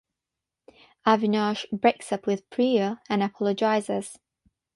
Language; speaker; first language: English; non-native, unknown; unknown